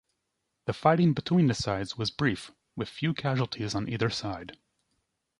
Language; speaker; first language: English; native; English